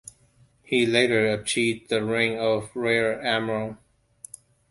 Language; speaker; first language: English; non-native, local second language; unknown